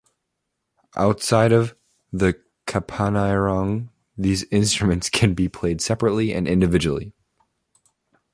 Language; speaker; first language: English; native; English